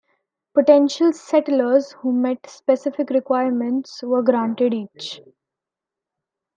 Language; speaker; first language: English; non-native, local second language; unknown